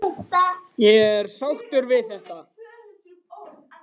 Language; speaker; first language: Icelandic; native; Icelandic